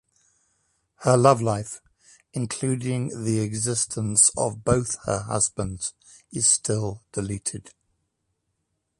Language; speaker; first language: English; native; English